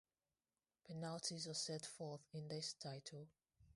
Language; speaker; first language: English; non-native, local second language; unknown